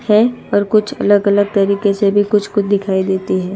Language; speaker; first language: Hindi; non-native, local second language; Gujarati